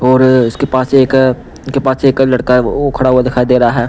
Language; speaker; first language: Hindi; non-native, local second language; Punjabi